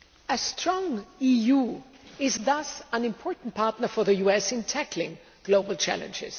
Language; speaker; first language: English; non-native, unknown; German